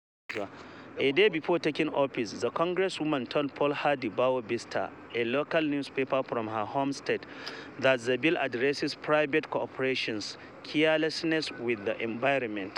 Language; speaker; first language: English; non-native, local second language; Hausa